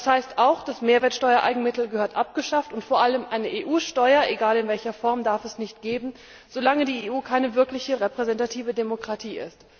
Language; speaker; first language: German; native; German